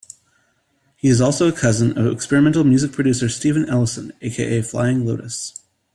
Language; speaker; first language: English; native; English